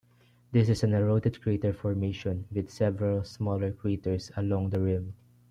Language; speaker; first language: English; non-native, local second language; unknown